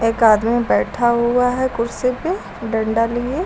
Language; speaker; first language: Hindi; native; Hindi